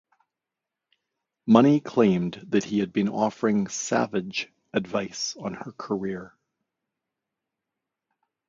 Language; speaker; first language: English; native; English